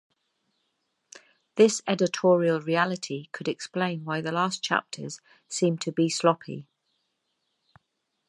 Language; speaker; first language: English; native; English